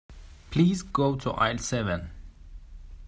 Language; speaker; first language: English; non-native, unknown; Persian